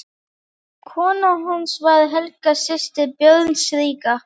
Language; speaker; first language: Icelandic; native; Icelandic